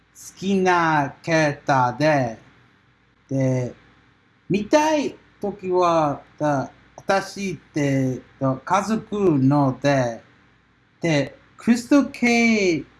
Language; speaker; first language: Japanese; non-native, learner; English